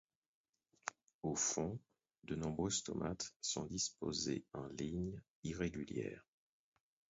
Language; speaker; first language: French; non-native, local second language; Haitian Creole